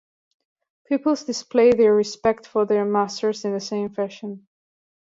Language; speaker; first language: English; non-native, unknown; Georgian